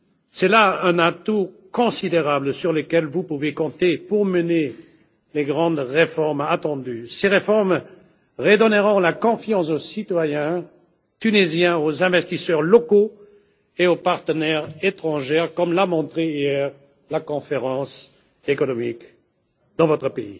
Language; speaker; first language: French; non-native, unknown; German